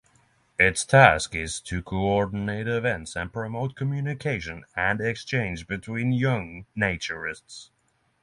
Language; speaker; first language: English; non-native, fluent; Norwegian